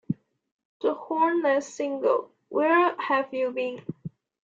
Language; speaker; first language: English; non-native, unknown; Chinese